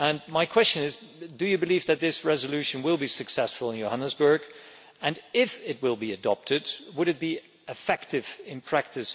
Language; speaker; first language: English; non-native, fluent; Dutch